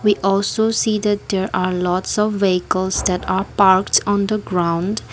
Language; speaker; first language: English; non-native, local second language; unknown